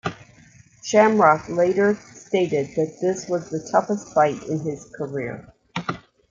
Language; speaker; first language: English; native; English